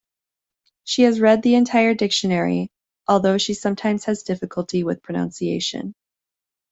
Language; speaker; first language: English; native; English